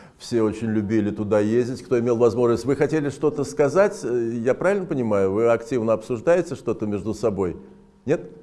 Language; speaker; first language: Russian; native; Russian